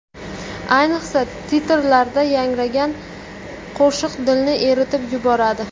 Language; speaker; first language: Uzbek; native; Uzbek